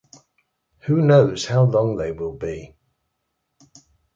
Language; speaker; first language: English; native; English